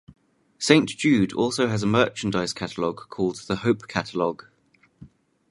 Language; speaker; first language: English; native; English